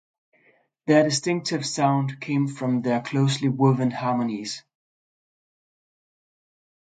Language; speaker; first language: English; non-native, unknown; Danish